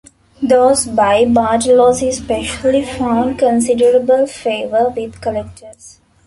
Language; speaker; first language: English; non-native, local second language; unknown